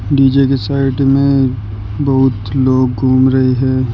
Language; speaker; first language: Hindi; native; Hindi